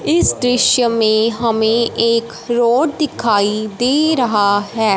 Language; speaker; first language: Hindi; non-native, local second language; Punjabi